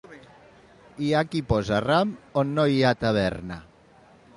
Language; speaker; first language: Catalan; non-native, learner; Spanish